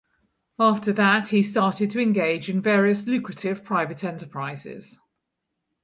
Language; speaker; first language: English; native; English